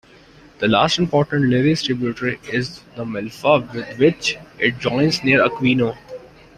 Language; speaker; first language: English; non-native, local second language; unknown